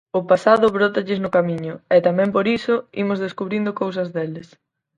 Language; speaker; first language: Galician; native; Galician